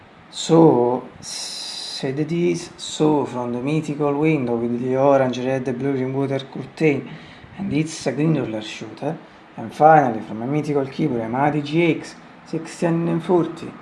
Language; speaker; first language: English; non-native, fluent; Italian